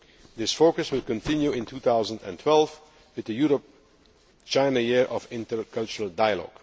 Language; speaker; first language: English; non-native, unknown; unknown